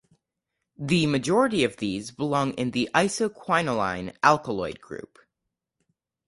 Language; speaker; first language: English; native; English